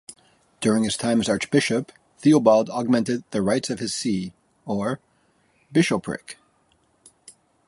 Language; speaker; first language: English; native; English